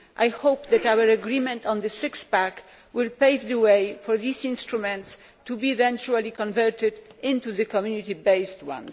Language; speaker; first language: English; non-native, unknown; Polish